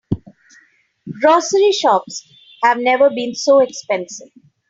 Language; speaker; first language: English; non-native, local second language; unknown